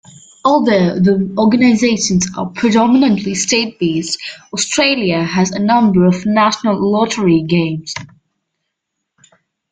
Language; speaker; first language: English; native; English